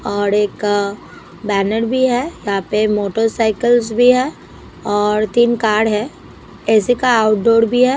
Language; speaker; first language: Hindi; non-native, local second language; Punjabi